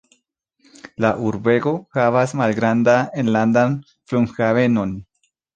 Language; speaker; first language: Esperanto; non-native, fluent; Spanish